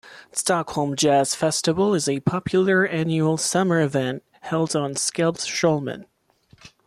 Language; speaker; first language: English; non-native, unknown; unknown